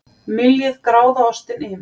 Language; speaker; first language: Icelandic; native; Icelandic